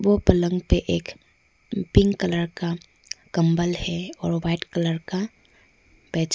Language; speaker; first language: Hindi; non-native, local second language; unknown